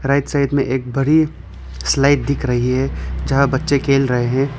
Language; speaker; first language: Hindi; non-native, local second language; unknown